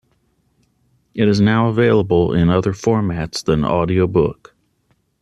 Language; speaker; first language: English; native; English